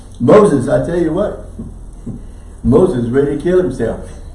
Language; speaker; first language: English; native; English